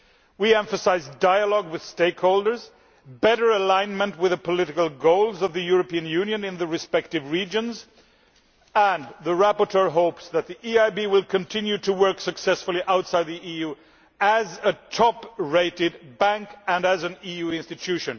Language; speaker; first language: English; non-native, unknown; Swedish